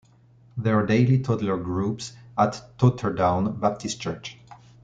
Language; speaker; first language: English; non-native, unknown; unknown